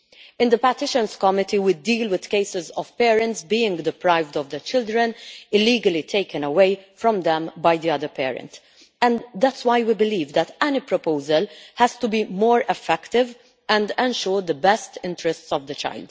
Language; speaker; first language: English; non-native, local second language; Maltese